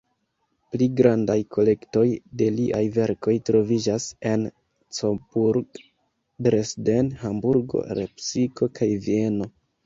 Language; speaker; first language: Esperanto; non-native, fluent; Kinyarwanda